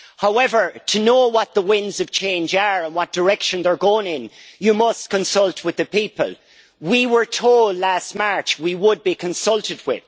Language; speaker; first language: English; native; English